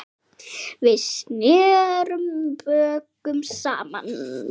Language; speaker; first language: Icelandic; native; Icelandic